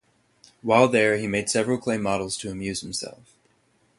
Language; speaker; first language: English; native; English